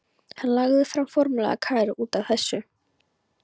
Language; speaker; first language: Icelandic; non-native, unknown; Polish